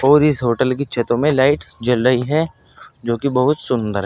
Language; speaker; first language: Hindi; native; Hindi